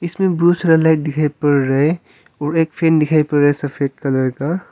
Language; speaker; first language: Hindi; non-native, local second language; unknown